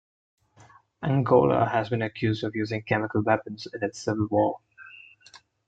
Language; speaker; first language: English; non-native, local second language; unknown